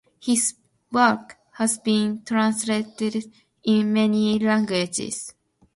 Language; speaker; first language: English; non-native, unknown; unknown